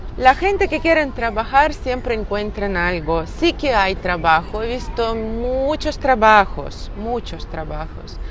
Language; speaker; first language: Spanish; non-native, fluent; Ukrainian